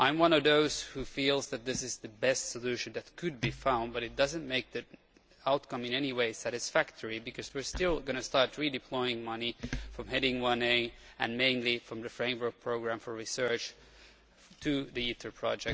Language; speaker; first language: English; non-native, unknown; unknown